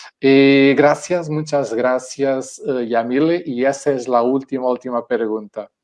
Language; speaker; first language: Spanish; non-native, related language; Portuguese